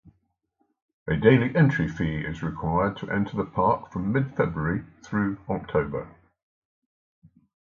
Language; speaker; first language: English; native; English